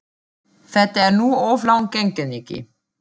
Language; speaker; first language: Icelandic; non-native, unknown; German